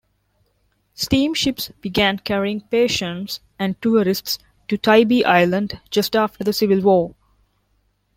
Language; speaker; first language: English; non-native, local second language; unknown